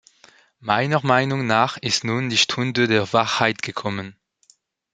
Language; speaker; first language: German; non-native, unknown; French